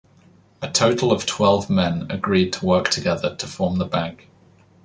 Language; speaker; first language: English; native; English